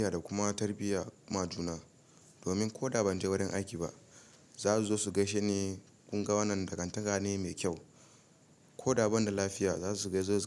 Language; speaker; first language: Hausa; native; Hausa